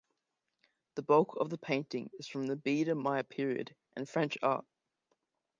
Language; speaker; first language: English; native; English